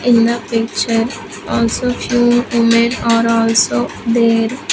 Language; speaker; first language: English; non-native, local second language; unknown